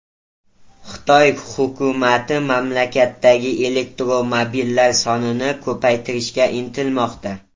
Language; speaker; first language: Uzbek; native; Uzbek